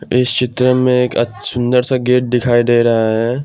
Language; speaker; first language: Hindi; non-native, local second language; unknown